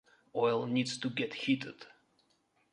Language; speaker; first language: English; non-native, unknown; Russian